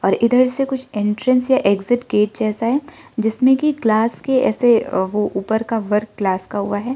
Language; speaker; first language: Hindi; non-native, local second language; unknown